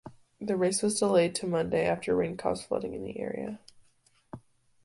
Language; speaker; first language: English; native; English